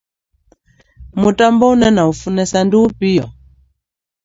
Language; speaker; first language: Venda; native; Venda